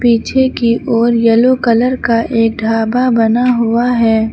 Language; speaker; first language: Hindi; native; Hindi